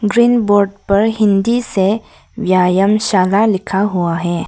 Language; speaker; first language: Hindi; non-native, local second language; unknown